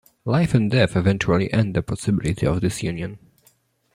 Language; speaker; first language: English; non-native, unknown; Polish